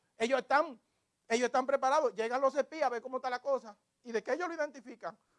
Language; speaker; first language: Spanish; native; Spanish